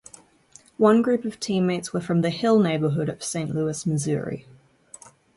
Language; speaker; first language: English; native; English